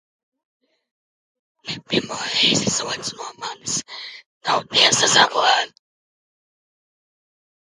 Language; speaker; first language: Latvian; native; Latvian